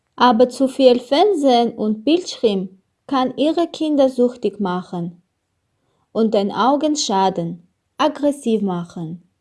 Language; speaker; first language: German; non-native, learner; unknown